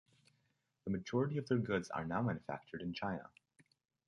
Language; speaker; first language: English; native; English